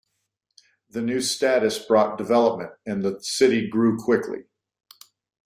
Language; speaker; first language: English; native; English